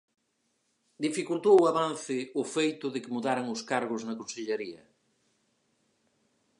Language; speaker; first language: Galician; native; Galician